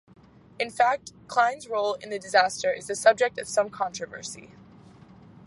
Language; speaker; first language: English; native; English